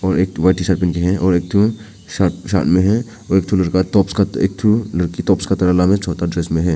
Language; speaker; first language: Hindi; non-native, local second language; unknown